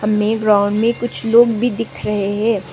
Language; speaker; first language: Hindi; non-native, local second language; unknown